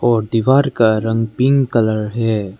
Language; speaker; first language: Hindi; non-native, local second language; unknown